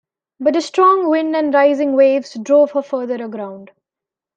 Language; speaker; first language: English; non-native, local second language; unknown